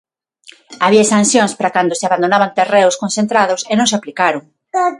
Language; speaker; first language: Galician; non-native, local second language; Spanish